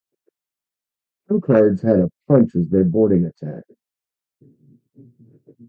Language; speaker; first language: English; native; English